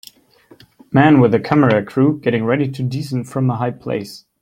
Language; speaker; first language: English; non-native, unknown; German